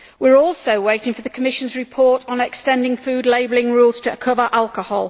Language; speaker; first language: English; native; English